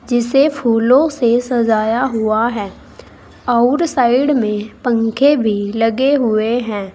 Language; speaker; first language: Hindi; native; Hindi